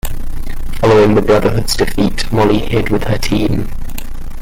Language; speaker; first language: English; native; English